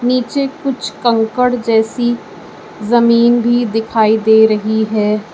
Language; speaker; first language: Hindi; native; Hindi